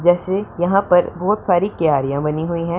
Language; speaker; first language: Hindi; non-native, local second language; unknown